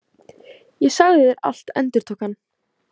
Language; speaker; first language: Icelandic; native; Icelandic